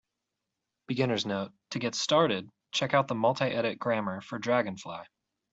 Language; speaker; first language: English; native; English